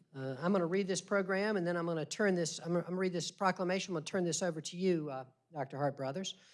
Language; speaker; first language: English; native; English